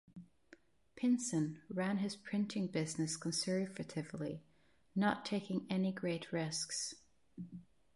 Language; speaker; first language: English; non-native, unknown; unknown